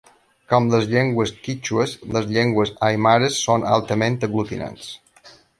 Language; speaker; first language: Catalan; native; Catalan